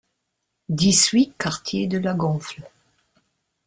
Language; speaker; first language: French; non-native, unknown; German